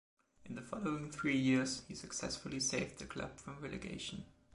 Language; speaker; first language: English; non-native, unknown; German